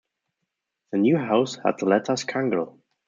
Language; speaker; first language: English; non-native, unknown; German